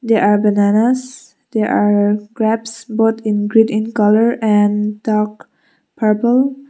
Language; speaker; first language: English; non-native, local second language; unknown